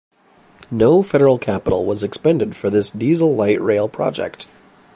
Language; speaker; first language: English; native; English